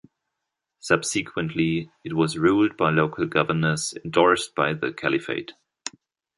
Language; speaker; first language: English; non-native, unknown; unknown